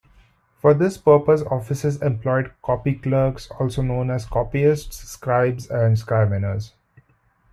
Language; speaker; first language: English; non-native, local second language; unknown